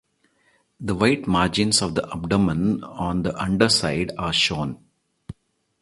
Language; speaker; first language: English; non-native, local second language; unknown